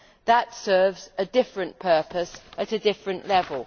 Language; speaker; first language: English; native; English